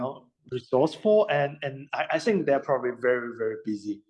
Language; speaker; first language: English; non-native, fluent; Chinese